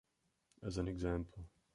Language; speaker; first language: English; non-native, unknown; Czech